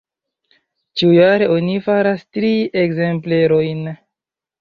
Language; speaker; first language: Esperanto; non-native, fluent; Chinese